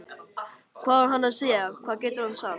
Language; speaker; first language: Icelandic; native; Icelandic